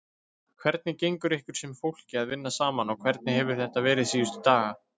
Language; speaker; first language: Icelandic; native; Icelandic